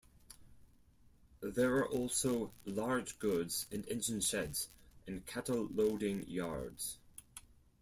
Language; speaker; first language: English; non-native, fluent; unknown